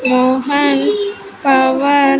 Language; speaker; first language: English; non-native, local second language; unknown